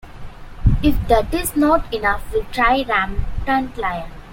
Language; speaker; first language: English; non-native, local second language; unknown